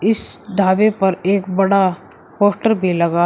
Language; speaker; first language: Hindi; native; Hindi